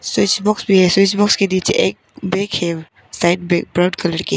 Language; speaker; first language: Hindi; non-native, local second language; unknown